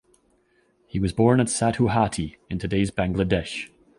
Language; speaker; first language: English; native; English